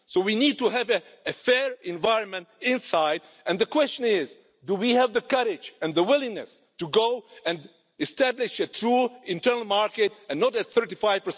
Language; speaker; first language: English; non-native, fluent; Czech